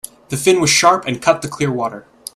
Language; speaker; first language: English; native; English